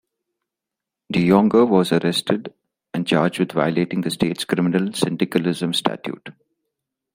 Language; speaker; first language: English; non-native, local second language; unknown